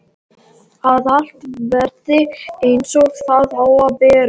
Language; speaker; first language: Icelandic; non-native, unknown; Latvian